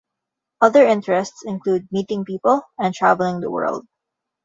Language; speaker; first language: English; non-native, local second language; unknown